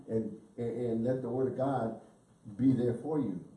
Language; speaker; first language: English; early bilingual, other home language; Spanish